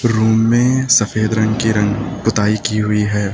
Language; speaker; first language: Hindi; native; Hindi